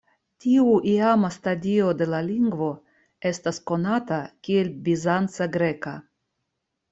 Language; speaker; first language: Esperanto; non-native, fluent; Russian